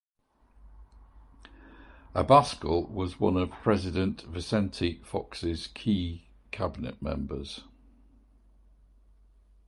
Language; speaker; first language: English; native; English